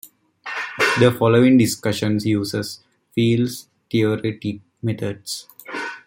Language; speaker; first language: English; native; English